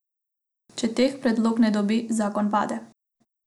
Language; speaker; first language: Slovenian; non-native, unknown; Macedonian